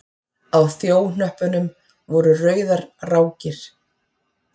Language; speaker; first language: Icelandic; native; Icelandic